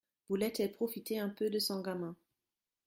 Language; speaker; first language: French; non-native, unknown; German